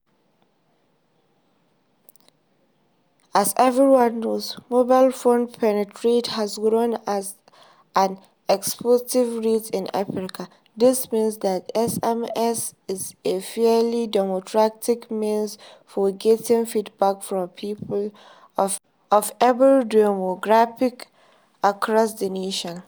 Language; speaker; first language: English; non-native, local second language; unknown